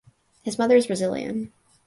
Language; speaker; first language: English; native; English